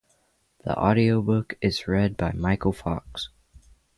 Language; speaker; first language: English; native; English